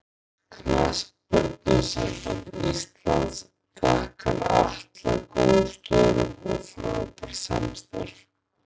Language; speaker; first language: Icelandic; native; Icelandic